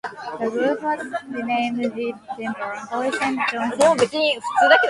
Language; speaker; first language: English; non-native, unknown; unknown